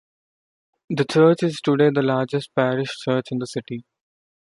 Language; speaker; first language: English; non-native, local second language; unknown